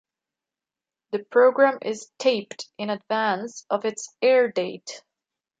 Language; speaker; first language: English; non-native, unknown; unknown